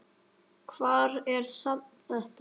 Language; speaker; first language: Icelandic; native; Icelandic